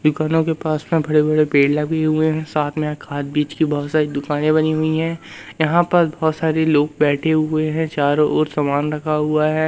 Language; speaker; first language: Hindi; native; Hindi